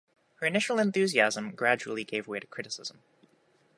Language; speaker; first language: English; native; English